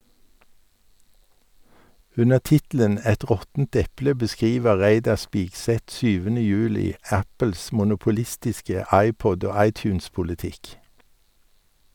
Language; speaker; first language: Norwegian; native; Norwegian